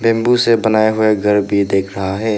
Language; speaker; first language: Hindi; non-native, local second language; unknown